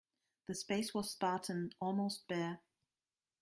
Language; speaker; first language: English; non-native, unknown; German